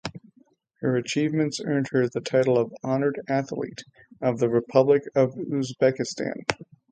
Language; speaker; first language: English; native; English